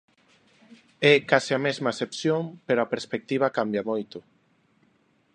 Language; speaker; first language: Galician; non-native, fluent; Spanish